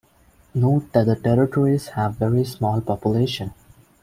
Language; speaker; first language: English; non-native, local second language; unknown